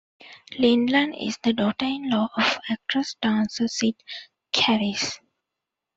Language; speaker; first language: English; non-native, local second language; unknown